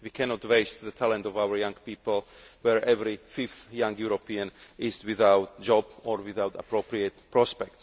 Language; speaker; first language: English; non-native, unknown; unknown